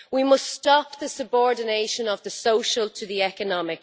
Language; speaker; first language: English; native; English